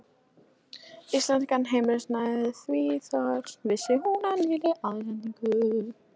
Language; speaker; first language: Icelandic; non-native, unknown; Polish